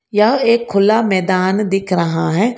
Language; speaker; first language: Hindi; non-native, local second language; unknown